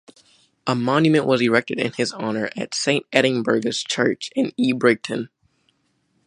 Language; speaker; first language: English; native; English